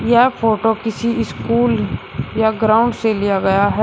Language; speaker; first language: Hindi; native; Hindi